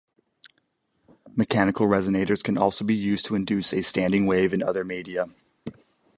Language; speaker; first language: English; native; English